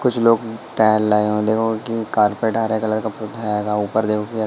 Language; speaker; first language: Hindi; native; Hindi